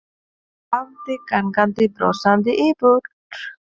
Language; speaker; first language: Icelandic; non-native, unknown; Polish